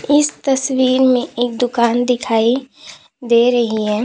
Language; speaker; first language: Hindi; native; Hindi